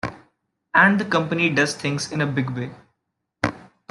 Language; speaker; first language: English; non-native, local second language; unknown